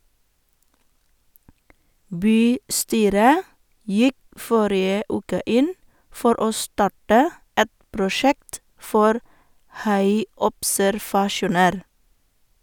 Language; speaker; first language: Norwegian; non-native, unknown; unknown